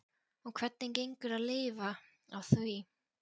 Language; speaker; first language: Icelandic; non-native, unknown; Polish